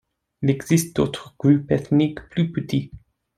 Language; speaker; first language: French; non-native, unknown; English